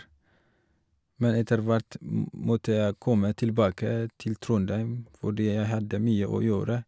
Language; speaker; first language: Norwegian; non-native, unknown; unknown